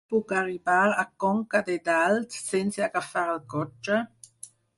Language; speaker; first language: Catalan; non-native, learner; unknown